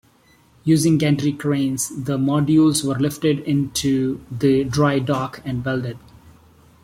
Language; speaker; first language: English; non-native, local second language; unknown